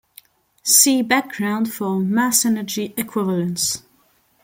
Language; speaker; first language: English; non-native, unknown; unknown